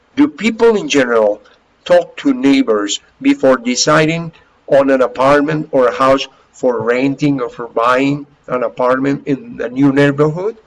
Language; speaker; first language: English; non-native, fluent; Spanish